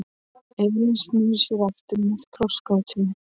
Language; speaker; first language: Icelandic; non-native, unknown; Polish